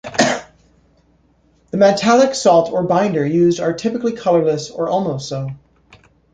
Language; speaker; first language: English; native; English